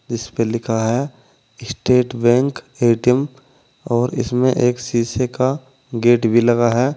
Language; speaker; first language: Hindi; native; Hindi